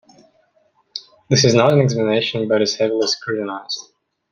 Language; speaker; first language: English; non-native, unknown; Russian